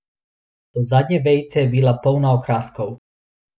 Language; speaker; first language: Slovenian; non-native, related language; Bosnian